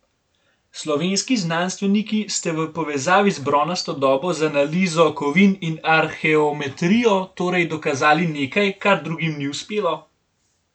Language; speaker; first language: Slovenian; native; Slovenian